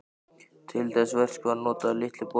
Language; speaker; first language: Icelandic; native; Icelandic